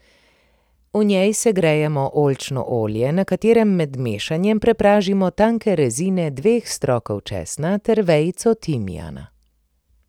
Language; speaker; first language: Slovenian; native; Slovenian